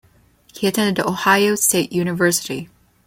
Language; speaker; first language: English; non-native, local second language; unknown